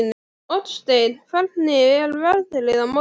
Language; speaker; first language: Icelandic; native; Icelandic